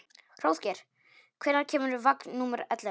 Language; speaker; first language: Icelandic; non-native, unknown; Polish